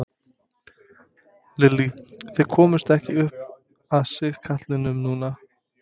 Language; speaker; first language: Icelandic; non-native, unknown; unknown